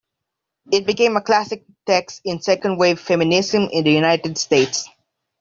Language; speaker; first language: English; non-native, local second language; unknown